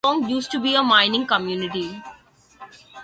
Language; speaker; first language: English; non-native, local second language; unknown